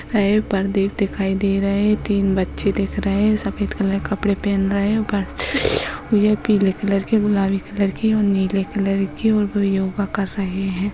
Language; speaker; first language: Hindi; non-native, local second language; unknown